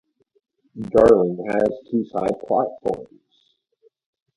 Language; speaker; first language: English; native; English